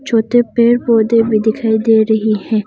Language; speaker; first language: Hindi; non-native, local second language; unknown